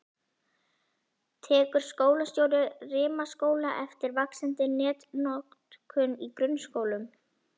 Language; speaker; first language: Icelandic; native; Icelandic